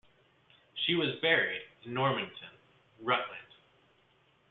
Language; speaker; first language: English; native; English